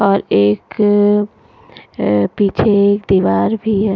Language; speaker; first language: Hindi; non-native, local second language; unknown